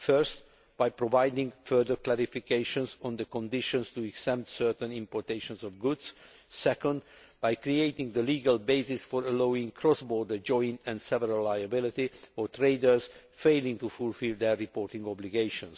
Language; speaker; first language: English; non-native, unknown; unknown